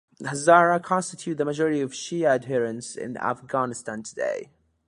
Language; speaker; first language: English; native; English